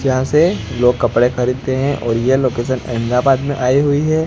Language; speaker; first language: Hindi; non-native, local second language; Gujarati